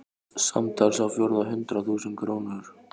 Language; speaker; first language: Icelandic; native; Icelandic